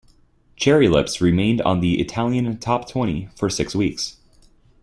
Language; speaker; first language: English; native; English